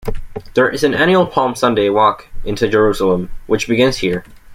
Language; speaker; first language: English; native; English